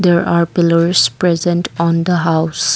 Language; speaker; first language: English; non-native, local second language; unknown